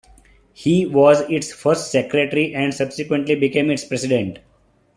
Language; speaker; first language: English; non-native, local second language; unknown